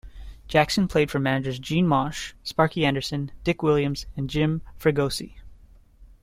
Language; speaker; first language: English; native; English